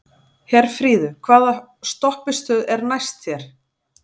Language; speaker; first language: Icelandic; native; Icelandic